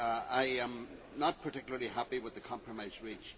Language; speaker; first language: English; native; English